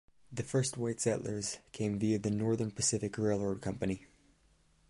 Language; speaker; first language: English; native; English